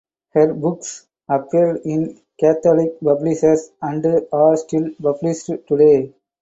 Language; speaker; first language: English; non-native, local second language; Tamil